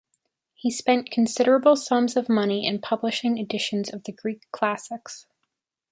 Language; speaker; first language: English; native; English